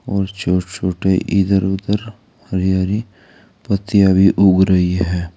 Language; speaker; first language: Hindi; native; Hindi